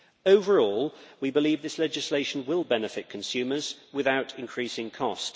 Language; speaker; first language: English; native; English